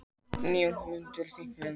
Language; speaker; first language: Icelandic; native; Icelandic